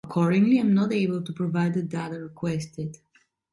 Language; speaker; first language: English; non-native, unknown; Italian